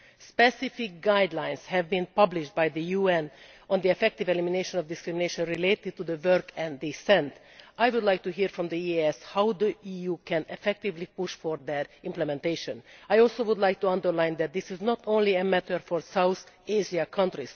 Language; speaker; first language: English; non-native, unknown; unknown